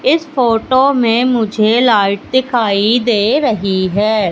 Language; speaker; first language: Hindi; native; Hindi